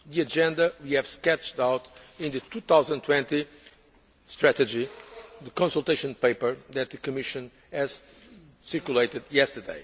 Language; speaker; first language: English; non-native, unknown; Portuguese